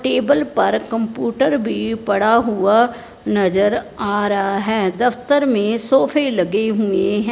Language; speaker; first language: Hindi; non-native, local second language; Punjabi